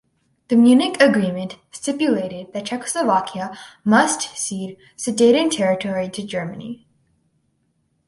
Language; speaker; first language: English; native; English